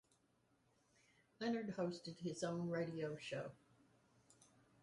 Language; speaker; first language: English; native; English